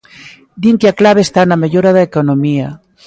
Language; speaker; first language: Galician; native; Galician